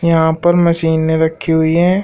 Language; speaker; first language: Hindi; native; Hindi